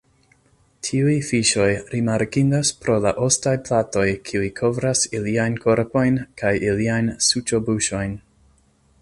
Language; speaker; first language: Esperanto; non-native, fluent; English